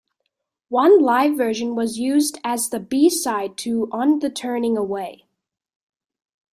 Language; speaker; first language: English; native; English